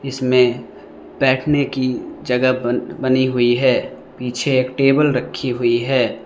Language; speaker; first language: Hindi; non-native, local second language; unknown